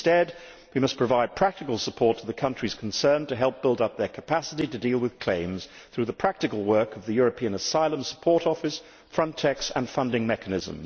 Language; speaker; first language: English; native; English